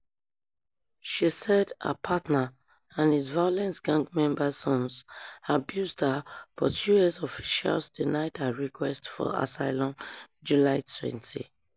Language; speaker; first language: English; non-native, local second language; Yoruba